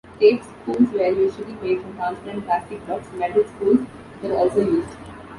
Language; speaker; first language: English; non-native, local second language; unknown